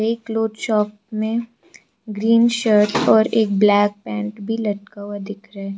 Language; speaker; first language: Hindi; non-native, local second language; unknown